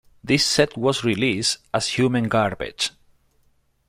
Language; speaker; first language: English; non-native, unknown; Spanish